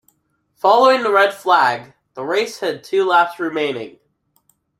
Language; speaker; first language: English; native; English